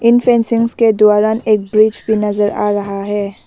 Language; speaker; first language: Hindi; non-native, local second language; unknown